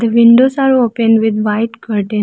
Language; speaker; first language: English; non-native, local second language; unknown